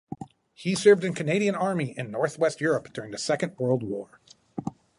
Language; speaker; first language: English; native; English